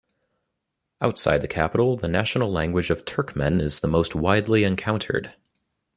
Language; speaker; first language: English; native; English